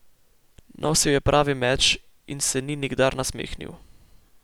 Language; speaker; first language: Slovenian; native; Slovenian